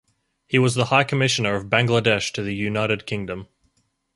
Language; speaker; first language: English; native; English